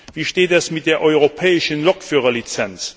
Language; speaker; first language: German; non-native, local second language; Luxembourgish